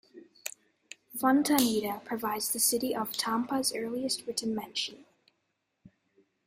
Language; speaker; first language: English; native; English